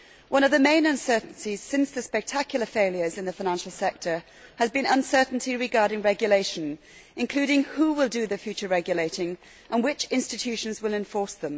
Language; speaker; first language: English; native; English